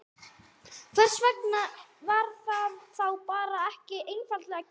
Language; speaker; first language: Icelandic; non-native, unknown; English